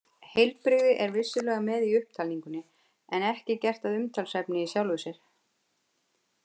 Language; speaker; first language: Icelandic; native; Icelandic